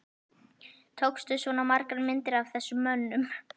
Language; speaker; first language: Icelandic; native; Icelandic